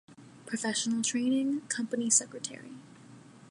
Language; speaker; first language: English; native; English